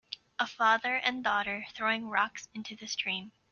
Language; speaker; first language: English; native; English